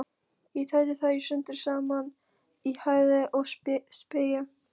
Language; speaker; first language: Icelandic; non-native, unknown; Polish